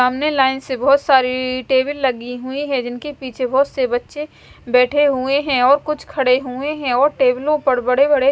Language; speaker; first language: Hindi; non-native, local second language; Punjabi